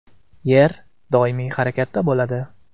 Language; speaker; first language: Uzbek; non-native, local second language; Kara-Kalpak